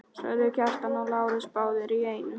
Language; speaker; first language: Icelandic; non-native, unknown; Polish